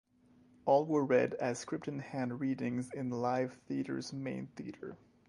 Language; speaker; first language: English; non-native, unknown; French